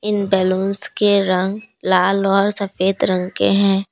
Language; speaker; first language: Hindi; non-native, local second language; Assamese